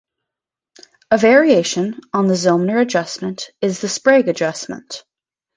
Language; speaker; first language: English; native; English